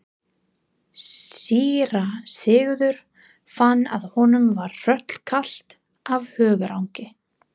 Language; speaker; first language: Icelandic; non-native, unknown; English